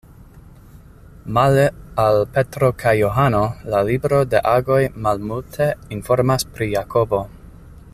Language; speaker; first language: Esperanto; non-native, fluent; English